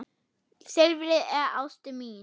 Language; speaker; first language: Icelandic; non-native, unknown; German